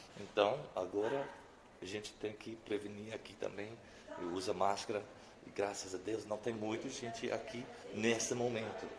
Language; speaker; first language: Portuguese; non-native, fluent; English